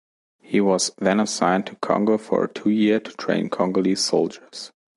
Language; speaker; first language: English; non-native, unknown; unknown